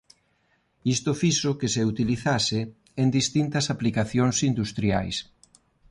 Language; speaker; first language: Galician; non-native, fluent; Spanish